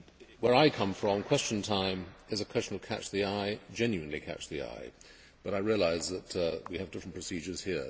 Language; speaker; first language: English; native; English